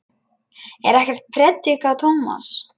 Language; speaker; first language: Icelandic; non-native, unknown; Lithuanian